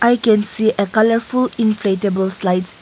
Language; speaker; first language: English; non-native, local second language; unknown